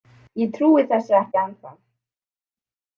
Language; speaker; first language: Icelandic; native; Icelandic